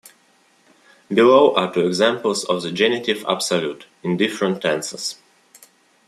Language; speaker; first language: English; non-native, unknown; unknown